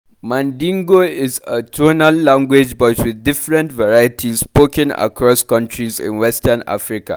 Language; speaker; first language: English; non-native, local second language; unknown